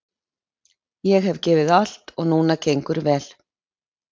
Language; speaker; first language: Icelandic; native; Icelandic